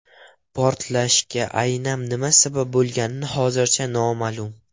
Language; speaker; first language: Uzbek; non-native, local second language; Russian